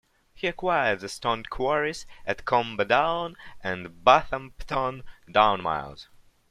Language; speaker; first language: English; non-native, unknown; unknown